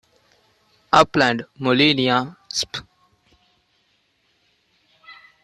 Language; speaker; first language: English; non-native, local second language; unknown